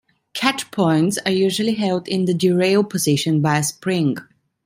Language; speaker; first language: English; non-native, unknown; Italian